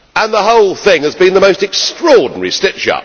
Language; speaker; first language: English; native; English